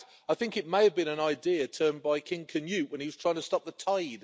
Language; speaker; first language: English; native; English